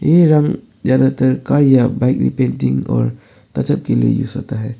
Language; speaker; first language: Hindi; non-native, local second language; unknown